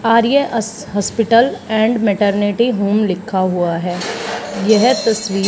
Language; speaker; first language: Hindi; native; Hindi